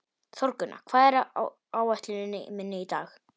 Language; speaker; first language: Icelandic; non-native, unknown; Polish